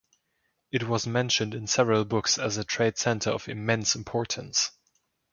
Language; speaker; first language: English; non-native, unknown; German